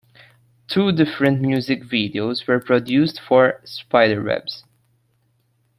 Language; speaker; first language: English; non-native, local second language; Maltese